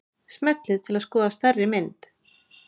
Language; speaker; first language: Icelandic; native; Icelandic